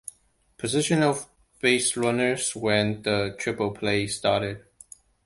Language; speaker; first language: English; non-native, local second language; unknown